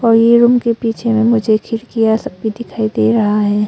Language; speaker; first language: Hindi; early bilingual, other home language; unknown